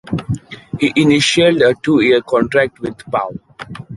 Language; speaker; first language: English; non-native, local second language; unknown